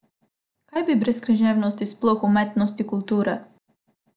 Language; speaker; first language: Slovenian; non-native, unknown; Macedonian